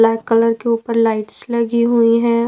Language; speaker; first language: Hindi; non-native, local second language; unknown